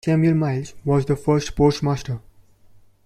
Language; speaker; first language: English; non-native, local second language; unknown